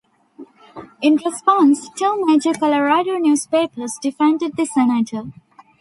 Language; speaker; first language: English; non-native, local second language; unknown